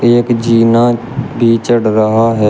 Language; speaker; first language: Hindi; native; Hindi